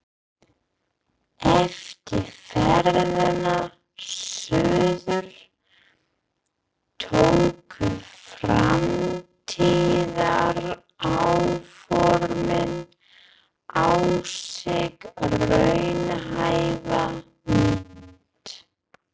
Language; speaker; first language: Icelandic; non-native, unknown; English